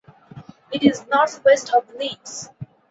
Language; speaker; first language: English; non-native, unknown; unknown